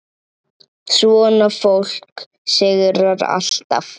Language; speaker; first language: Icelandic; native; Icelandic